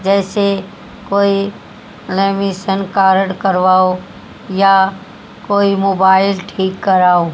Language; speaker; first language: Hindi; native; Hindi